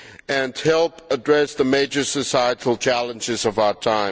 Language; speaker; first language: English; non-native, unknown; German